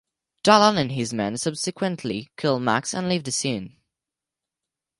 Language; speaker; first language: English; non-native, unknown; French